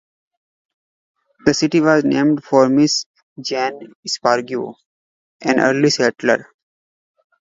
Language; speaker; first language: English; non-native, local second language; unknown